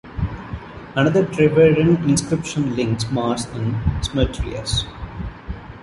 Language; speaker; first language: English; non-native, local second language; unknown